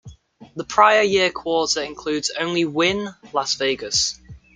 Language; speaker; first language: English; native; English